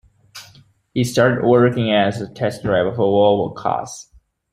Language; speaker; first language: English; native; English